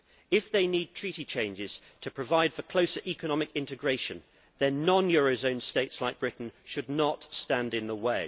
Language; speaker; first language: English; native; English